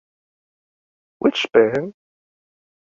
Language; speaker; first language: English; native; English